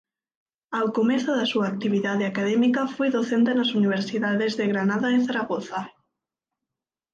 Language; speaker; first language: Galician; non-native, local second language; Spanish